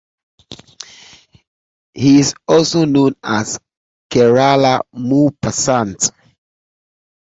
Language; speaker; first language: English; native; English